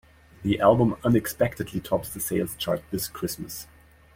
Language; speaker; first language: English; non-native, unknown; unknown